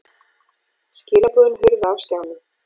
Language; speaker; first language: Icelandic; native; Icelandic